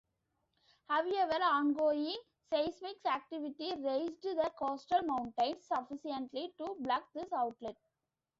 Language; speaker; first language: English; non-native, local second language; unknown